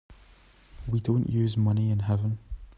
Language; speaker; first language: English; native; English